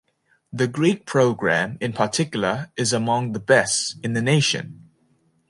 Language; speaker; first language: English; native; English